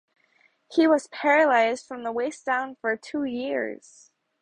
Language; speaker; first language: English; native; English